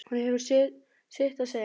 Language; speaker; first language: Icelandic; native; Icelandic